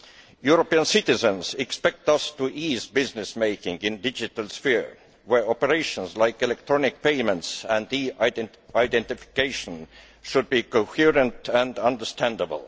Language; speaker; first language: English; non-native, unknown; Estonian